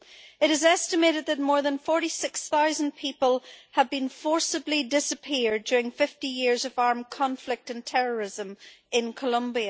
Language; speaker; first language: English; native; English